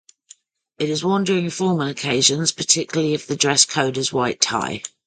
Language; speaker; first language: English; native; English